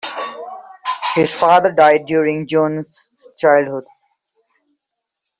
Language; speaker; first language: English; non-native, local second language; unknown